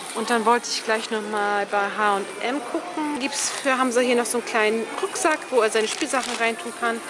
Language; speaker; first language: German; early bilingual, other home language; Turkish